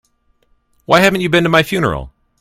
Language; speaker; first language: English; native; English